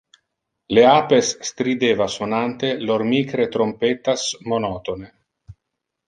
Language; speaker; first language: Interlingua; non-native, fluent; Italian